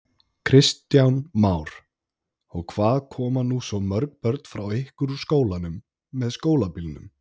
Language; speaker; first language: Icelandic; native; Icelandic